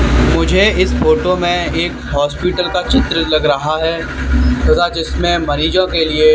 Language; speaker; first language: Hindi; native; Hindi